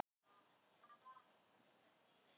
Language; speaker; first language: Icelandic; non-native, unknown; Thai